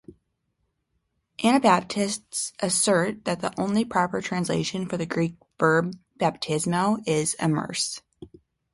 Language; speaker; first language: English; native; English